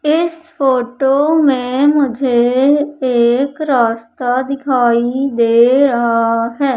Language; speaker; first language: Hindi; native; Hindi